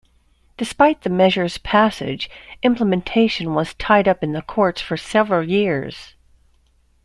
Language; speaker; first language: English; native; English